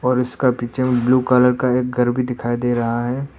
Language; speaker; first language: Hindi; non-native, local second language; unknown